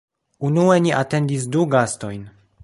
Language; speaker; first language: Esperanto; non-native, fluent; Polish